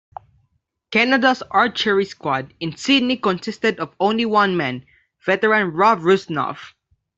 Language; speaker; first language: English; non-native, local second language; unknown